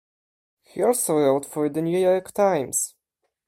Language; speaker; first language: English; non-native, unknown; Polish